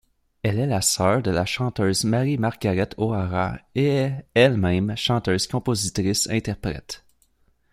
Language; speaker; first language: French; native; French